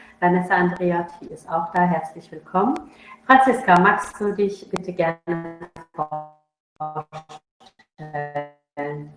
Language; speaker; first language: German; native; German